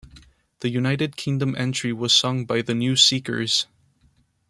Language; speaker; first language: English; non-native, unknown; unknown